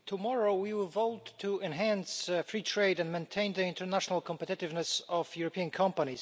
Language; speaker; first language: English; non-native, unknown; Polish